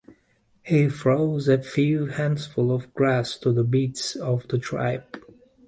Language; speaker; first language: English; native; English